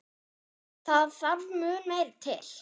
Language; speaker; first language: Icelandic; non-native, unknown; German